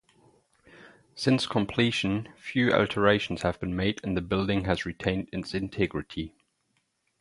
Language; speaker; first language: English; non-native, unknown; German